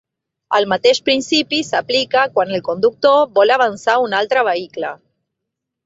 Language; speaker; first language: Catalan; non-native, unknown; Spanish